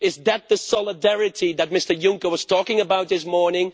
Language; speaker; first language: English; non-native, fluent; Dutch